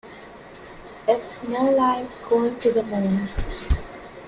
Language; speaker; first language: English; non-native, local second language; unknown